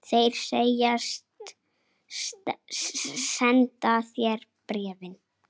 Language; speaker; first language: Icelandic; native; Icelandic